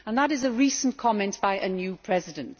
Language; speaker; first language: English; native; English